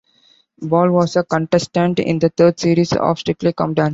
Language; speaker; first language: English; non-native, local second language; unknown